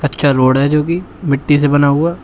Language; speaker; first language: Hindi; native; Hindi